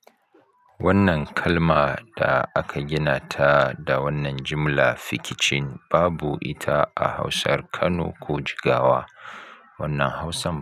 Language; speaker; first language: Hausa; native; Hausa